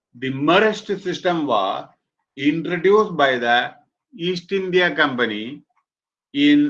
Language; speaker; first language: English; non-native, local second language; Malayalam